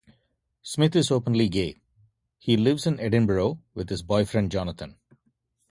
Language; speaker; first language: English; non-native, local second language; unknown